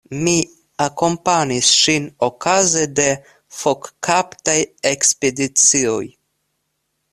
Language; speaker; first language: Esperanto; non-native, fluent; Russian